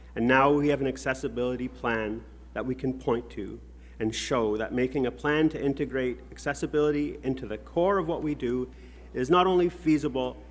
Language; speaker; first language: English; native; English